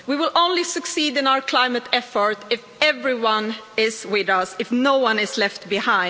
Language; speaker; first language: English; non-native, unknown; Swedish